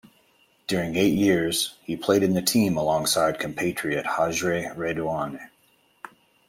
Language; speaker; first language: English; native; English